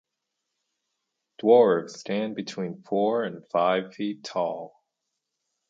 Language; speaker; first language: English; native; English